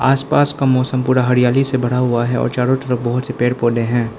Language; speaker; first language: Hindi; non-native, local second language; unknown